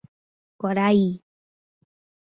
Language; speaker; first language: Portuguese; non-native, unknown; English